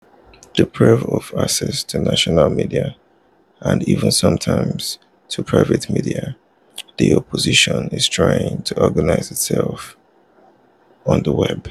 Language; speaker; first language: English; non-native, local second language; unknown